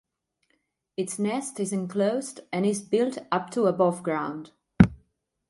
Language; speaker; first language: English; non-native, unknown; Catalan